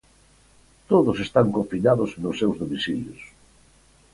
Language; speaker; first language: Galician; native; Galician